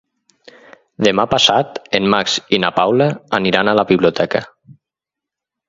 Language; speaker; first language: Catalan; native; Catalan